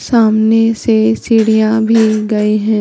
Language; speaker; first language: Hindi; native; Hindi